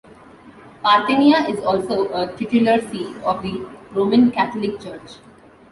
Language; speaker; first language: English; non-native, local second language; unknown